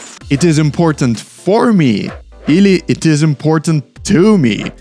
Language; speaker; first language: English; non-native, fluent; Russian